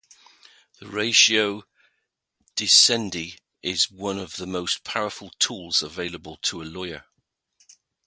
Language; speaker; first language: English; native; English